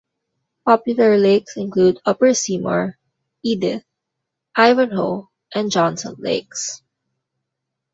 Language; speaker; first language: English; non-native, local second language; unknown